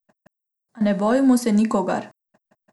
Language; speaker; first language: Slovenian; non-native, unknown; Macedonian